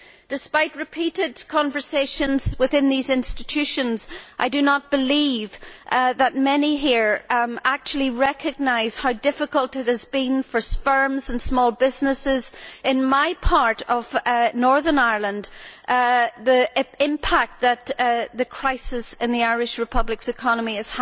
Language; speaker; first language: English; native; English